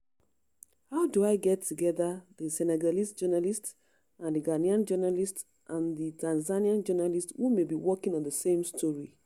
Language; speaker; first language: English; non-native, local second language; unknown